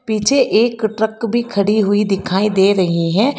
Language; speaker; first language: Hindi; non-native, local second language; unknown